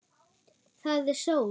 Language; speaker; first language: Icelandic; non-native, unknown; German